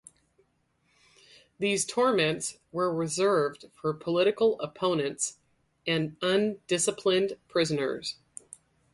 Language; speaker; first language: English; native; English